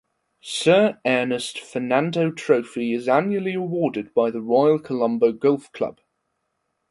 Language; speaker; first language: English; non-native, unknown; German